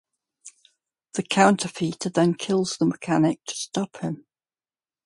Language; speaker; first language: English; native; English